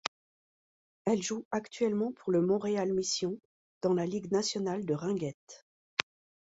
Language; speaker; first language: French; native; French